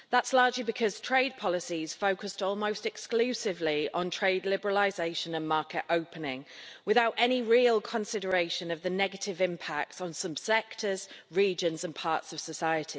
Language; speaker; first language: English; native; English